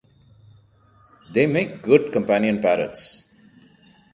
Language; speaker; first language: English; non-native, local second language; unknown